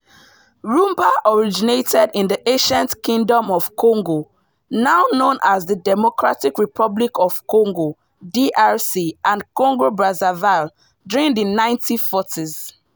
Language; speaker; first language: English; non-native, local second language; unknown